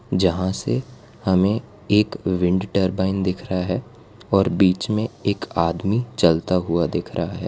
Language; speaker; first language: Hindi; non-native, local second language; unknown